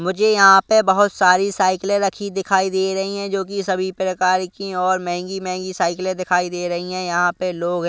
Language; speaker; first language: Hindi; non-native, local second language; Punjabi